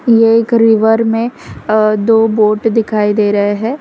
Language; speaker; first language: Hindi; non-native, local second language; Gujarati